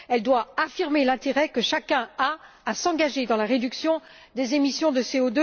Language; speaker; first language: French; native; French